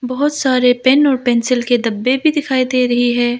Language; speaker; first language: Hindi; non-native, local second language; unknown